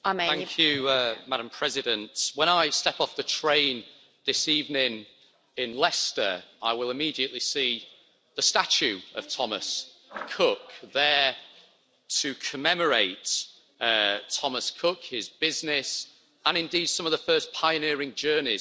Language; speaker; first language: English; native; English